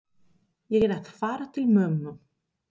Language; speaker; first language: Icelandic; non-native, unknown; Spanish